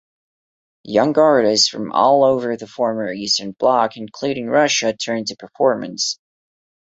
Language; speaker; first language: English; non-native, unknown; Portuguese